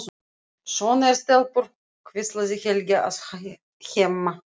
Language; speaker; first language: Icelandic; non-native, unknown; Russian